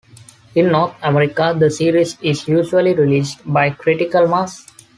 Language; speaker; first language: English; non-native, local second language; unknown